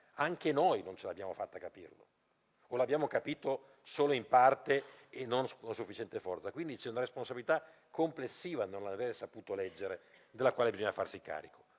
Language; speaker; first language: Italian; native; Italian